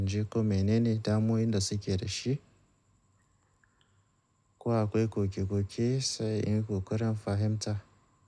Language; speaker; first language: Hausa; native; Hausa